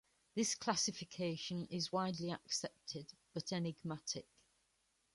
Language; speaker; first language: English; native; English